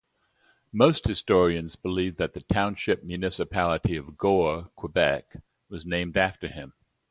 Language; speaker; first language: English; native; English